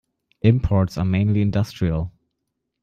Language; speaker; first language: English; non-native, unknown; German